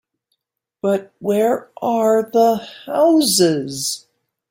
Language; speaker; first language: English; native; English